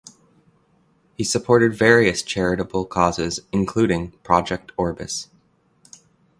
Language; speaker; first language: English; native; English